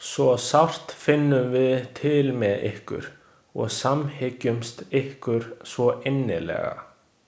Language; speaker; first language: Icelandic; non-native, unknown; Chinese